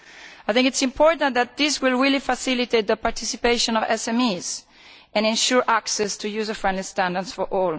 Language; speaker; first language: English; non-native, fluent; Italian